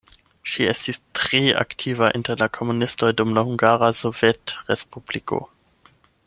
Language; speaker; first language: Esperanto; non-native, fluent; German